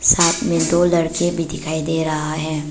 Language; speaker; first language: Hindi; non-native, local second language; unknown